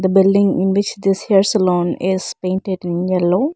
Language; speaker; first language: English; non-native, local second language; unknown